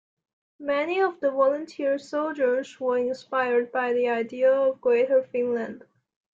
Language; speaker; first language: English; non-native, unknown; Chinese